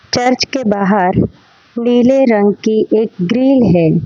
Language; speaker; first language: Hindi; non-native, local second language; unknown